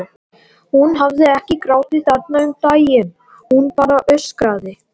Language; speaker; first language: Icelandic; non-native, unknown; Latvian